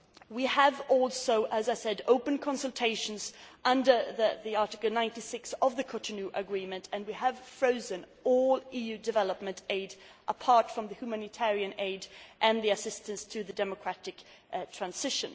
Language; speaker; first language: English; non-native, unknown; Swedish